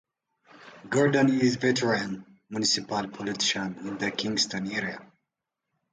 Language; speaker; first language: English; non-native, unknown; Amharic